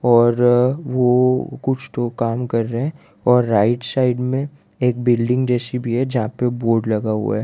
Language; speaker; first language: Hindi; non-native, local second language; Gujarati